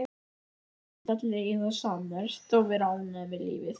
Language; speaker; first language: Icelandic; native; Icelandic